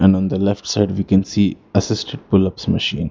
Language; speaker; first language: English; non-native, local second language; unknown